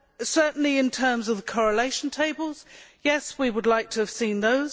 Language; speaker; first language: English; native; English